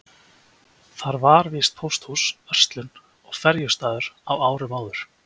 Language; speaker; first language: Icelandic; native; Icelandic